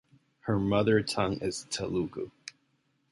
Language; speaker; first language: English; native; English